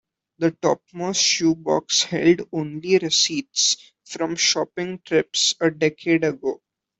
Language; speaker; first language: English; non-native, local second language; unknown